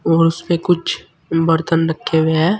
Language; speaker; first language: Hindi; native; Hindi